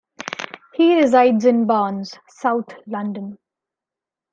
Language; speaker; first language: English; non-native, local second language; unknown